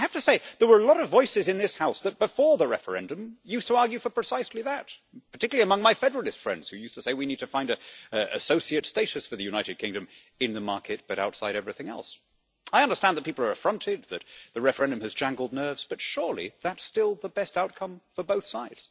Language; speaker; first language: English; native; English